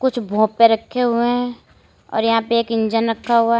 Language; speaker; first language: Hindi; native; Hindi